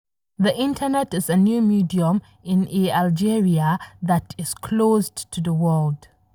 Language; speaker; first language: English; non-native, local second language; Hausa